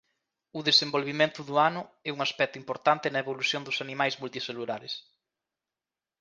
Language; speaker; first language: Galician; native; Galician